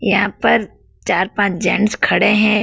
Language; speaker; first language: Hindi; native; Hindi